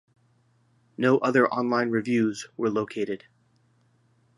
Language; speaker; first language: English; native; English